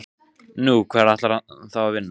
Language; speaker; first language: Icelandic; native; Icelandic